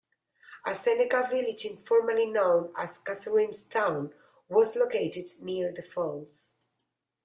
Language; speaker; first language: English; non-native, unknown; Spanish